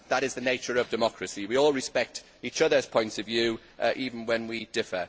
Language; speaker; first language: English; native; English